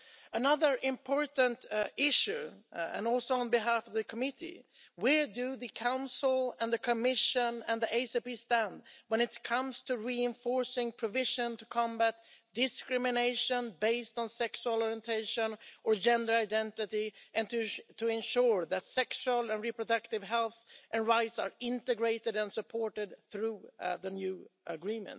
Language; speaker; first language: English; non-native, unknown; Swedish